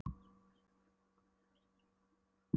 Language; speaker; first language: Icelandic; non-native, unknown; Polish